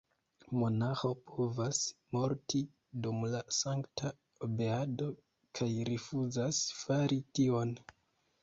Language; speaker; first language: Esperanto; non-native, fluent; Kinyarwanda